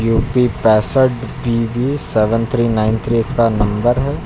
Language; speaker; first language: Hindi; native; Hindi